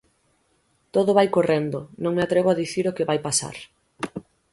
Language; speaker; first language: Galician; native; Galician